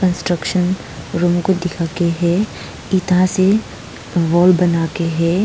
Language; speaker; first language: Hindi; non-native, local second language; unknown